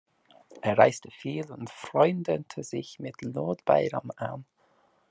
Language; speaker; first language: German; non-native, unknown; English